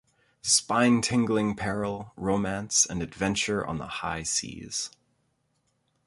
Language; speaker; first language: English; native; English